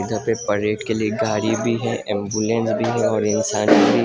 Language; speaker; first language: Hindi; non-native, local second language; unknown